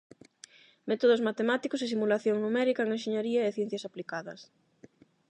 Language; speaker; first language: Galician; non-native, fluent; Spanish